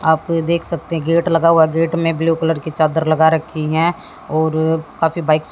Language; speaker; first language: Hindi; native; Hindi